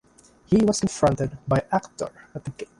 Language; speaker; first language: English; non-native, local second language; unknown